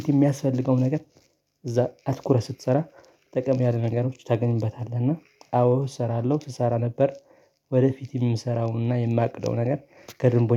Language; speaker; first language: Amharic; non-native, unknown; Tigrinya